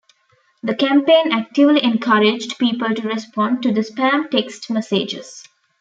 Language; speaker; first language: English; non-native, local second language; Tamil